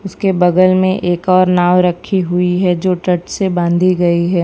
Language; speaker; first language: Hindi; non-native, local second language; Gujarati